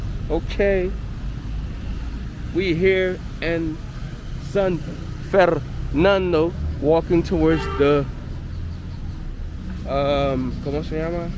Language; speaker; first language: Spanish; non-native, learner; English